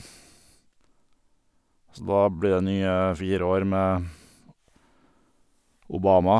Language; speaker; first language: Norwegian; native; Norwegian